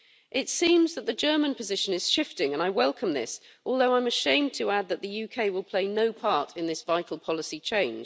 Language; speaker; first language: English; native; English